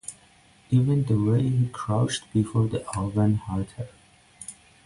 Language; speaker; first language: English; non-native, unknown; Persian